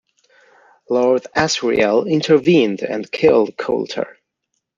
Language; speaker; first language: English; non-native, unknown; Spanish